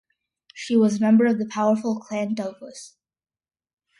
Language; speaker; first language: English; early bilingual, other home language; Malayalam